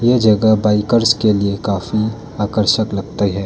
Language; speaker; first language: Hindi; non-native, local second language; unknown